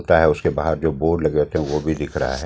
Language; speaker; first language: Hindi; native; Hindi